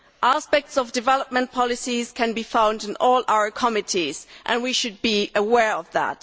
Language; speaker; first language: English; non-native, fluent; German